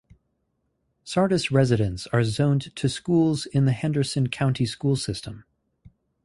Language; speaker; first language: English; native; English